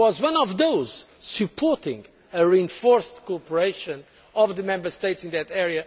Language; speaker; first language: English; non-native, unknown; Portuguese